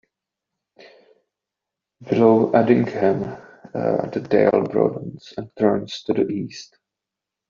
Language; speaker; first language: English; non-native, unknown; Czech